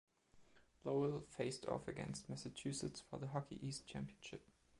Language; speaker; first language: English; non-native, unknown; German